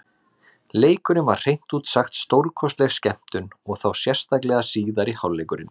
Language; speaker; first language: Icelandic; native; Icelandic